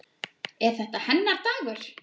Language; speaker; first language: Icelandic; native; Icelandic